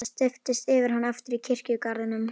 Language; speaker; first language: Icelandic; native; Icelandic